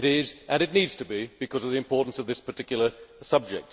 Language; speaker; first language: English; native; English